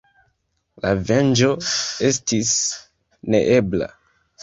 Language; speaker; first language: Esperanto; non-native, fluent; Kinyarwanda